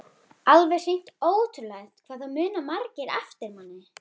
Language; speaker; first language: Icelandic; native; Icelandic